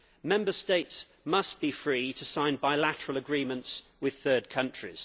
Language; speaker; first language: English; native; English